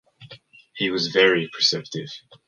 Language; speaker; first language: English; native; English